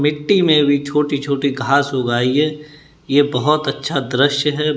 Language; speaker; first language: Hindi; native; Hindi